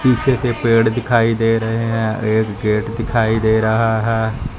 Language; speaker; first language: Hindi; non-native, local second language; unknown